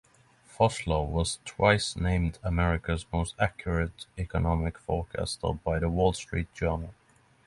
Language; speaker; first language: English; non-native, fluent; Norwegian